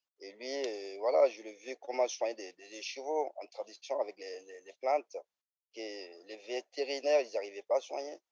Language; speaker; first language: French; non-native, local second language; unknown